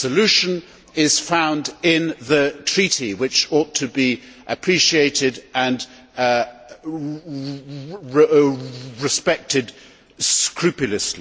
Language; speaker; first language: English; native; English